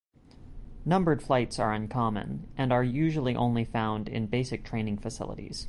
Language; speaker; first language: English; native; English